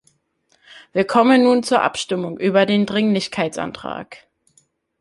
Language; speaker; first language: German; native; German